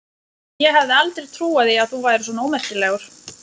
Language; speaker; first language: Icelandic; non-native, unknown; Lithuanian